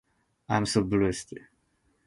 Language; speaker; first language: English; non-native, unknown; Japanese